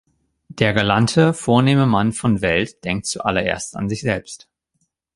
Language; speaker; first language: German; native; German